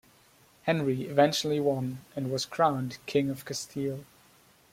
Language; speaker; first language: English; non-native, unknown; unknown